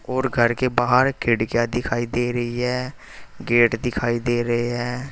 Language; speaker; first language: Hindi; native; Hindi